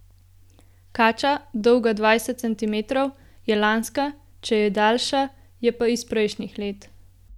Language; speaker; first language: Slovenian; native; Slovenian